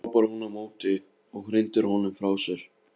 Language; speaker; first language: Icelandic; non-native, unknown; Polish